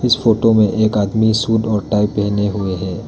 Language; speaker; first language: Hindi; non-native, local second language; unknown